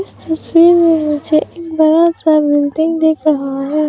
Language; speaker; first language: Hindi; non-native, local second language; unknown